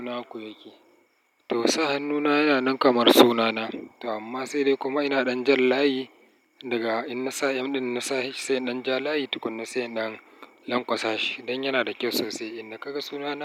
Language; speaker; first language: Hausa; native; Hausa